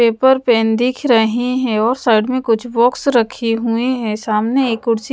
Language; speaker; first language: Hindi; non-native, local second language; Punjabi